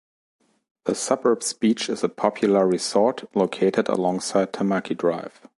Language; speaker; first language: English; non-native, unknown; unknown